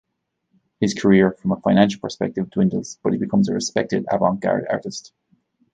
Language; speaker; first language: English; native; English